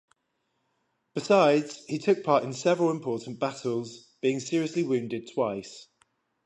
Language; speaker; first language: English; native; English